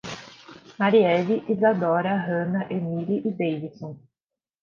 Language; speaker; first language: Portuguese; native; Portuguese